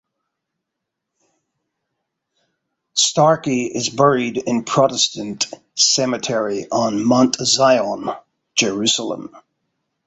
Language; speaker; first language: English; native; English